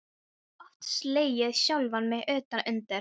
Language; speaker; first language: Icelandic; non-native, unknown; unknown